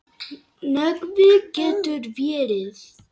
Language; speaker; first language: Icelandic; non-native, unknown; Lithuanian